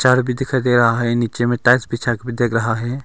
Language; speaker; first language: Hindi; non-native, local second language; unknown